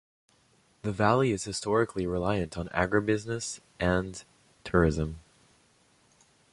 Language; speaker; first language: English; non-native, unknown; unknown